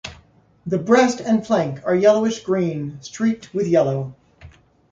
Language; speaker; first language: English; native; English